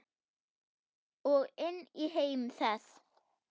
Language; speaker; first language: Icelandic; non-native, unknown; German